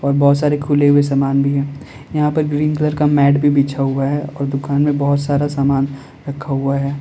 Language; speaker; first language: Hindi; native; Hindi